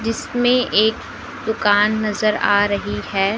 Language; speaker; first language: Hindi; native; Hindi